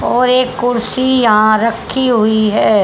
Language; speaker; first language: Hindi; native; Hindi